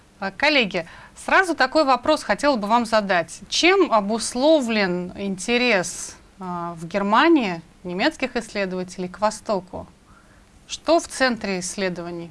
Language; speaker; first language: Russian; native; Russian